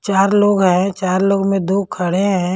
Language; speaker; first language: Hindi; non-native, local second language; Punjabi